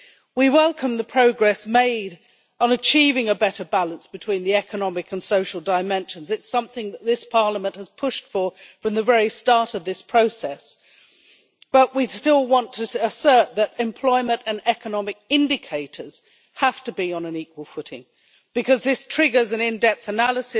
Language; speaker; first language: English; native; English